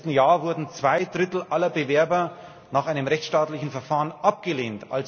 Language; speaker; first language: German; native; German